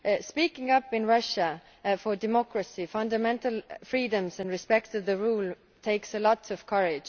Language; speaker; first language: English; non-native, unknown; Estonian